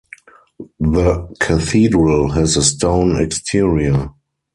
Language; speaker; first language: English; non-native, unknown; German